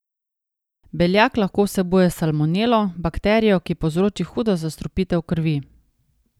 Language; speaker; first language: Slovenian; native; Slovenian